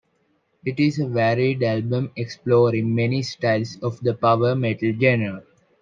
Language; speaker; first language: English; non-native, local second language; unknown